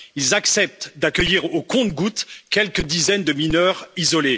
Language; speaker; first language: French; native; French